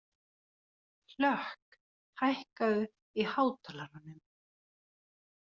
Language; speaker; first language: Icelandic; non-native, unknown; Finnish